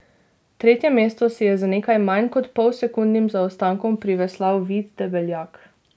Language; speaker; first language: Slovenian; native; Slovenian